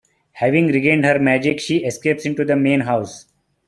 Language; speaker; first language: English; non-native, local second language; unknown